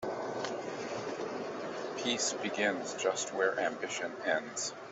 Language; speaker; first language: English; native; English